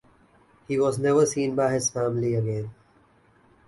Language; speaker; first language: English; non-native, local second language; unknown